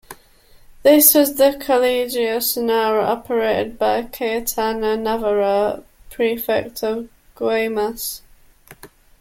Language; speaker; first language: English; native; English